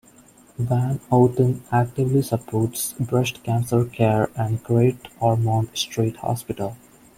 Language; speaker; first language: English; non-native, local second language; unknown